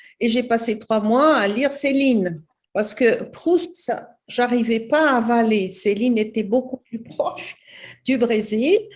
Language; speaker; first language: French; non-native, fluent; Portuguese